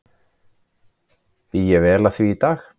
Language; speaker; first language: Icelandic; native; Icelandic